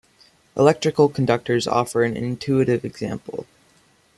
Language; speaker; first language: English; native; English